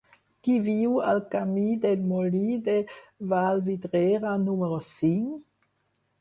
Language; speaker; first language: Catalan; non-native, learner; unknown